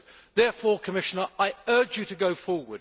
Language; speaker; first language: English; native; English